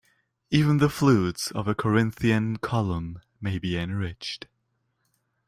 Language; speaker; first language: English; non-native, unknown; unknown